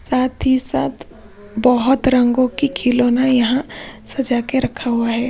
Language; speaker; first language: Hindi; non-native, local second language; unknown